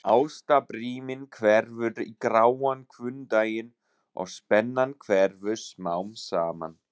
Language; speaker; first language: Icelandic; non-native, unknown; German